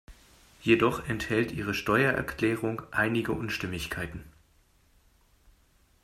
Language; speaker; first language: German; native; German